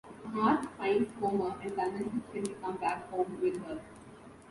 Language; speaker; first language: English; non-native, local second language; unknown